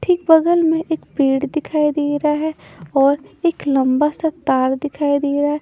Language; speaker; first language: Hindi; non-native, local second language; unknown